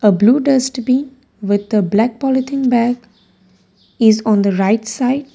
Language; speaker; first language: English; non-native, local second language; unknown